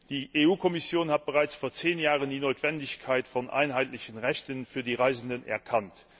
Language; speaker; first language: German; non-native, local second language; Luxembourgish